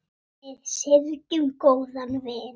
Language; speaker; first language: Icelandic; native; Icelandic